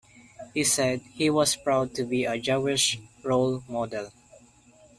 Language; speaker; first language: English; non-native, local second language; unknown